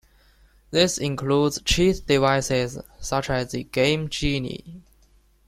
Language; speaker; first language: English; non-native, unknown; Chinese